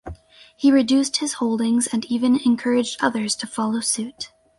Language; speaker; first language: English; native; English